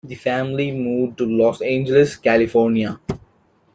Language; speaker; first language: English; non-native, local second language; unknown